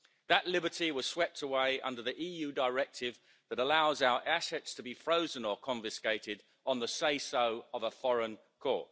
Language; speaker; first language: English; native; English